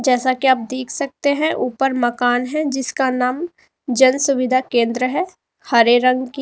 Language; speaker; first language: Hindi; native; Hindi